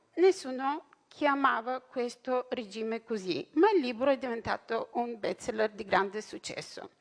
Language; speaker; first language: Italian; non-native, fluent; Bulgarian